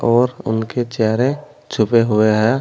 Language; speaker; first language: Hindi; native; Hindi